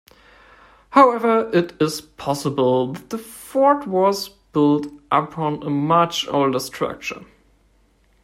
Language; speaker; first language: English; non-native, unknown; German